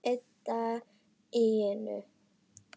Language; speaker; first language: Icelandic; native; Icelandic